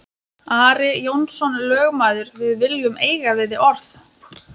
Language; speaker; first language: Icelandic; non-native, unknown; Lithuanian